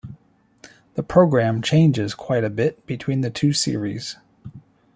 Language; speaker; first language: English; native; English